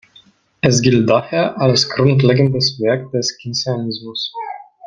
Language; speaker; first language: German; non-native, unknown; Russian